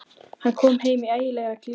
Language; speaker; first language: Icelandic; native; Icelandic